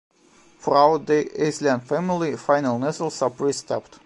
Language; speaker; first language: English; non-native, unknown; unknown